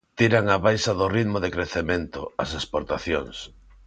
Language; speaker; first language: Galician; non-native, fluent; Spanish